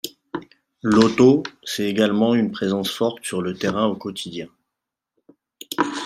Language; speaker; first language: French; non-native, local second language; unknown